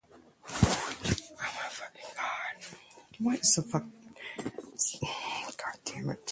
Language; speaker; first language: English; native; English